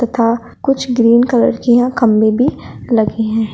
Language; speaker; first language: Hindi; native; Hindi